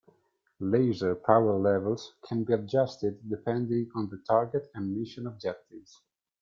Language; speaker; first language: English; non-native, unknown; Italian